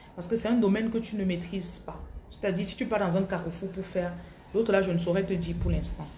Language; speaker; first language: French; non-native, local second language; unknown